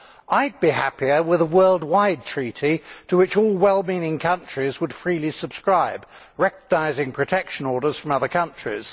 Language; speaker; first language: English; native; English